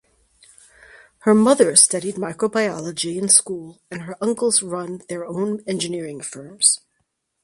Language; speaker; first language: English; native; English